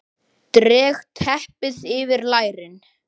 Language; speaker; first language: Icelandic; native; Icelandic